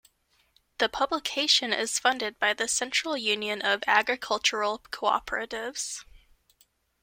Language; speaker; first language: English; native; English